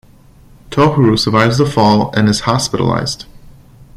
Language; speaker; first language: English; non-native, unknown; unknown